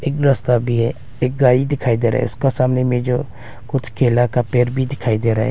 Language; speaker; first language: Hindi; non-native, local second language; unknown